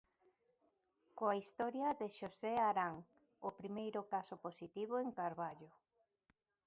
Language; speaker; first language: Galician; native; Galician